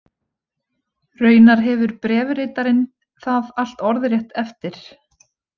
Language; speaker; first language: Icelandic; native; Icelandic